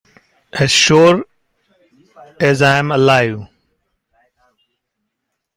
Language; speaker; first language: English; non-native, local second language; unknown